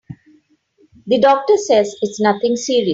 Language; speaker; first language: English; non-native, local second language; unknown